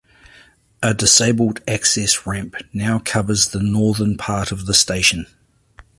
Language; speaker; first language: English; native; English